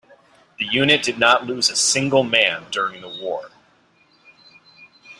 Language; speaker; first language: English; native; English